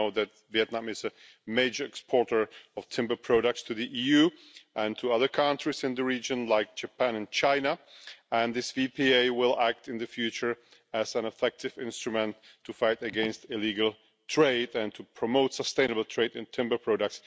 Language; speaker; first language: English; non-native, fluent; Czech